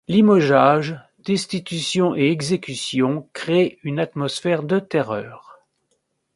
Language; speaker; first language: French; native; French